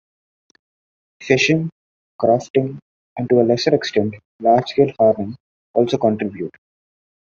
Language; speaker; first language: English; non-native, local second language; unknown